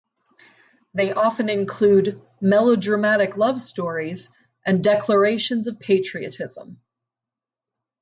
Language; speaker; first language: English; native; English